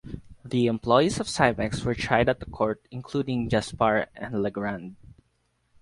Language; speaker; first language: English; non-native, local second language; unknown